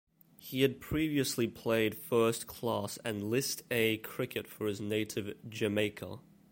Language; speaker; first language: English; native; English